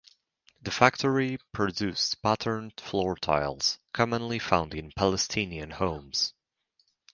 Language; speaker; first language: English; native; English